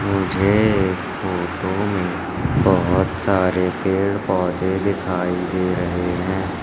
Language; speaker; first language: Hindi; native; Hindi